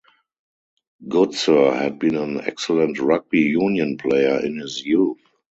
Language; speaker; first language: English; non-native, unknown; German